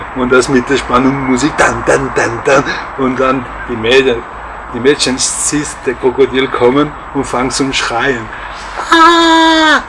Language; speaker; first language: German; non-native, learner; French